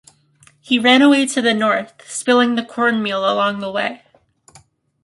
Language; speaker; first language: English; native; English